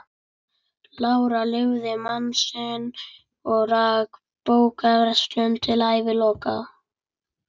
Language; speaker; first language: Icelandic; native; Icelandic